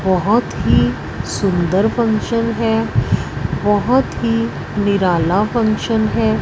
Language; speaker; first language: Hindi; non-native, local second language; Punjabi